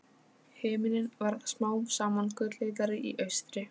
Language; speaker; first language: Icelandic; non-native, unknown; Polish